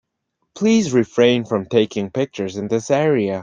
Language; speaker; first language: English; native; English